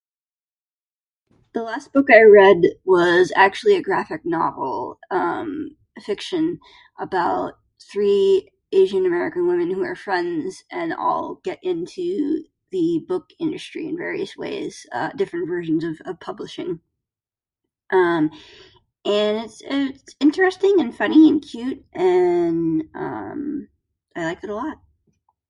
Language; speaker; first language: English; native; English